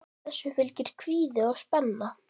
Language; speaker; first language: Icelandic; native; Icelandic